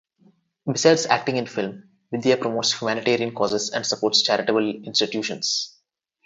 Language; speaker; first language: English; non-native, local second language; Telugu